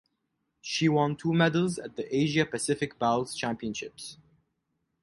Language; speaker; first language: English; non-native, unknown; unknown